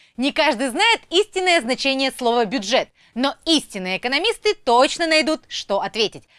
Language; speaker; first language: Russian; native; Russian